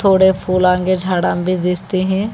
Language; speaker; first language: Hindi; non-native, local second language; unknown